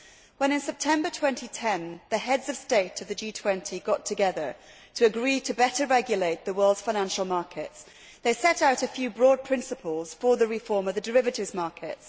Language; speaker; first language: English; native; English